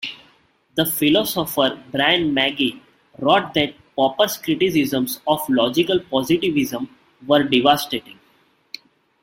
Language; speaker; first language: English; non-native, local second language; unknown